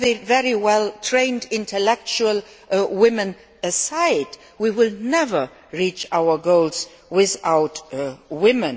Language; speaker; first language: English; non-native, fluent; Luxembourgish